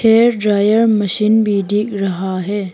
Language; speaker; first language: Hindi; non-native, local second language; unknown